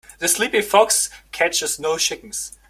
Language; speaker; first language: English; non-native, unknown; German